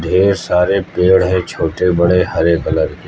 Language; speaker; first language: Hindi; native; Hindi